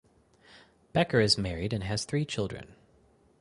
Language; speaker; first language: English; native; English